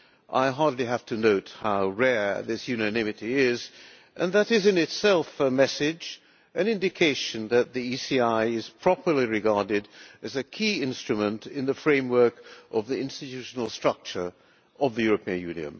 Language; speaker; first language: English; non-native, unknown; Hungarian